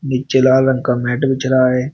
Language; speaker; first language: Hindi; native; Hindi